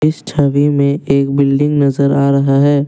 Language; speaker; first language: Hindi; non-native, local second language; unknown